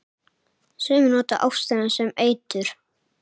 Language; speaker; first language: Icelandic; native; Icelandic